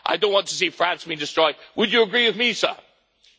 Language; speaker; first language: English; native; English